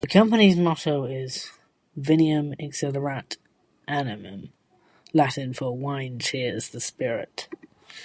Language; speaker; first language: English; native; English